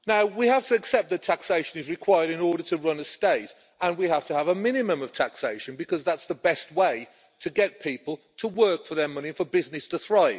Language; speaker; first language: English; native; English